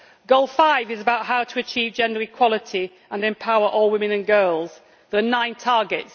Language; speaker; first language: English; native; English